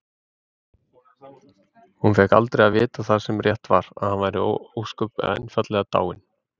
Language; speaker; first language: Icelandic; native; Icelandic